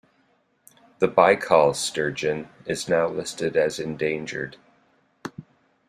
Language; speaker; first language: English; native; English